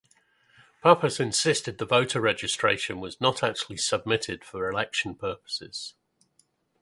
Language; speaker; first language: English; native; English